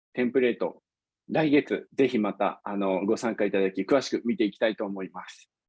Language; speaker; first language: Japanese; non-native, fluent; English